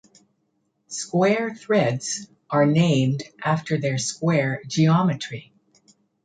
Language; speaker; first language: English; native; English